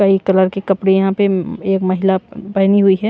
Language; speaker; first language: Hindi; non-native, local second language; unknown